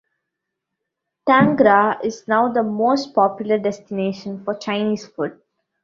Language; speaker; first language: English; non-native, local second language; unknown